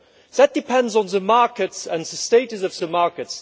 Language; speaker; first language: English; non-native, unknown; German